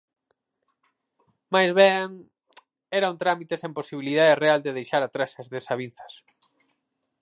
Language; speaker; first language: Galician; native; Galician